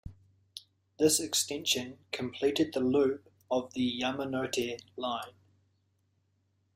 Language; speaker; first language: English; native; English